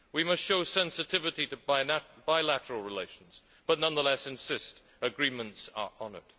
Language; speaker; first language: English; native; English